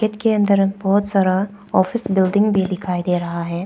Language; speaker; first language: Hindi; non-native, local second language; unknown